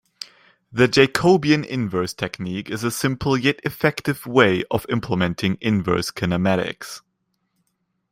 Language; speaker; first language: English; non-native, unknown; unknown